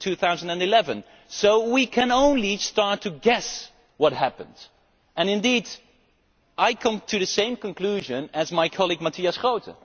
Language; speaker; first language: English; non-native, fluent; Dutch